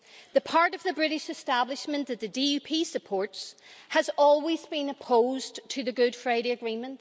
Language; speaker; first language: English; native; English